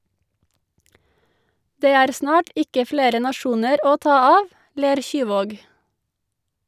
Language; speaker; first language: Norwegian; native; Norwegian